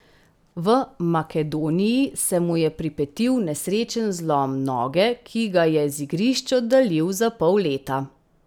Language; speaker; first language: Slovenian; native; Slovenian